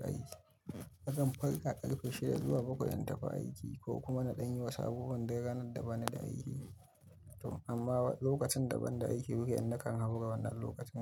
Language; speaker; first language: Hausa; native; Hausa